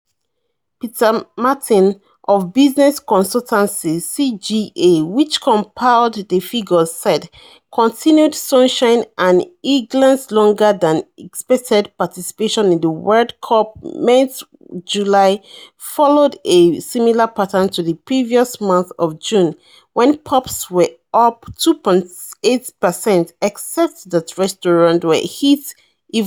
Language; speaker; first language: English; non-native, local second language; Yoruba